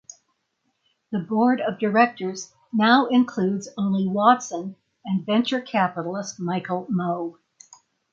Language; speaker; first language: English; native; English